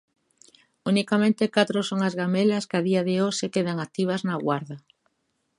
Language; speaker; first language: Galician; native; Galician